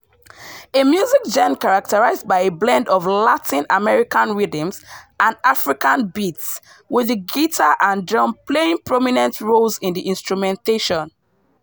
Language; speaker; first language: English; non-native, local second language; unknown